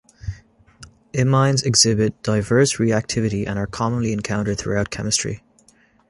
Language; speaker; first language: English; native; English